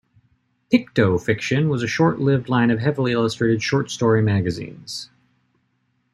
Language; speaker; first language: English; native; English